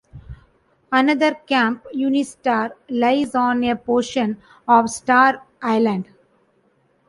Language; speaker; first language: English; non-native, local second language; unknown